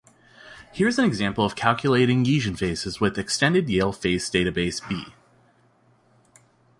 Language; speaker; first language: English; native; English